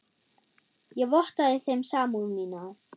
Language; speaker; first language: Icelandic; non-native, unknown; German